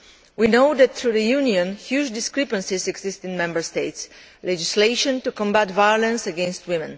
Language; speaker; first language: English; non-native, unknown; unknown